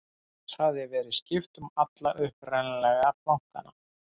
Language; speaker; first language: Icelandic; native; Icelandic